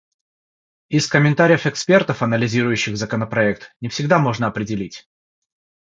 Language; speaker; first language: Russian; non-native, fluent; Georgian